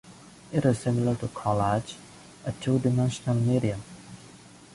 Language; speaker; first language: English; non-native, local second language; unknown